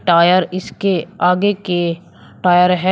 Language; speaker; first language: Hindi; native; Hindi